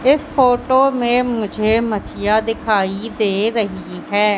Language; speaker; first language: Hindi; native; Hindi